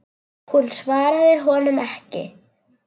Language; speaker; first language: Icelandic; non-native, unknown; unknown